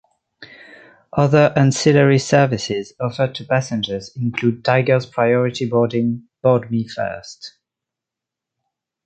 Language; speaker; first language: English; non-native, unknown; French